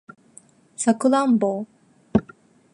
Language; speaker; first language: Japanese; non-native, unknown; Chinese